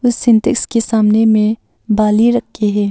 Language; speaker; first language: Hindi; early bilingual, other home language; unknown